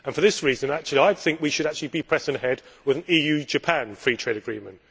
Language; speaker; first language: English; native; English